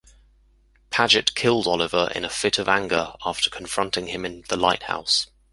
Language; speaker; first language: English; native; English